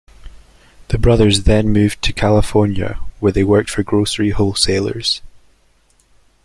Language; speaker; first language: English; native; English